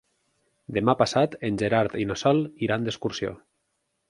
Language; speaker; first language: Catalan; native; Catalan